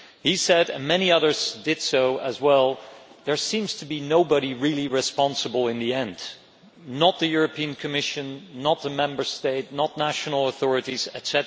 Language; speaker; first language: English; non-native, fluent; Dutch